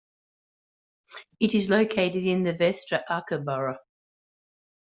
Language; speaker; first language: English; native; English